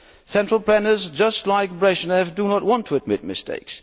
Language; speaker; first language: English; non-native, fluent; Dutch